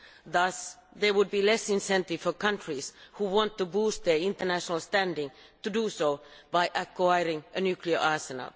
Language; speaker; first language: English; non-native, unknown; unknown